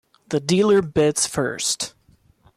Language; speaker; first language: English; non-native, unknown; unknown